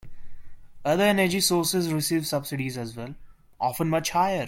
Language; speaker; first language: English; non-native, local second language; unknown